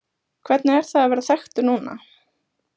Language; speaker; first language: Icelandic; native; Icelandic